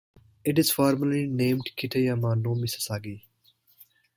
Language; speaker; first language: English; native; English